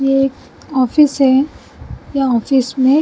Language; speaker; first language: Hindi; non-native, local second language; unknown